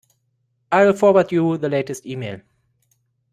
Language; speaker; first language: English; non-native, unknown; German